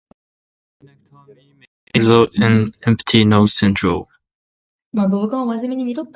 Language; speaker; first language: English; native; English